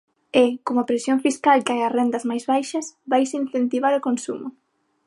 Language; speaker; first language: Galician; non-native, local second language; Spanish